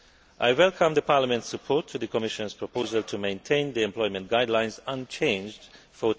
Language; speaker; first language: English; non-native, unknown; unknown